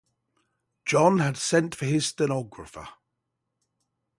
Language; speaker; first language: English; native; English